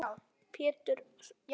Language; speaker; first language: Icelandic; native; Icelandic